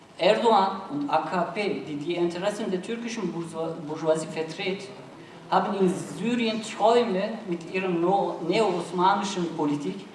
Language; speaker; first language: German; non-native, fluent; Turkish